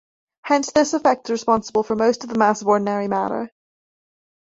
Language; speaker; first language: English; native; English